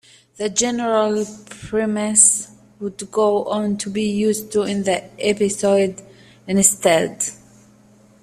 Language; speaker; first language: English; native; English